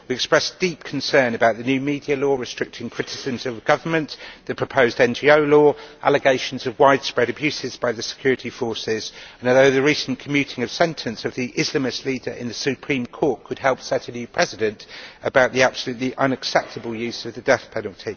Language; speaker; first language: English; native; English